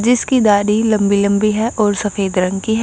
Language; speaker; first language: Hindi; non-native, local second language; Punjabi